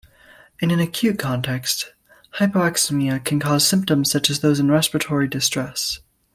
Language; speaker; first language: English; native; English